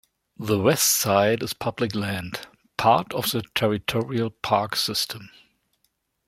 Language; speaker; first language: English; non-native, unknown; German